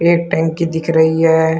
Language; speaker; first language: Hindi; native; Hindi